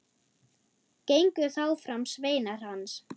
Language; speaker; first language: Icelandic; non-native, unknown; German